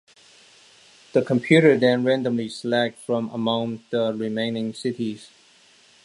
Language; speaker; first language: English; non-native, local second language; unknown